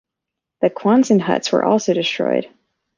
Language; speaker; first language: English; native; English